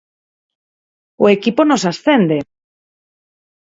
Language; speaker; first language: Galician; non-native, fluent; Spanish